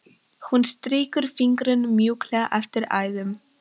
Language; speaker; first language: Icelandic; non-native, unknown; Polish